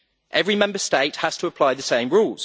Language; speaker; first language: English; native; English